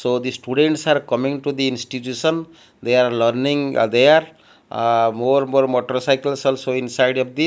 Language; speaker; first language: English; non-native, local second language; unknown